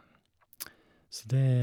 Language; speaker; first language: Norwegian; native; Norwegian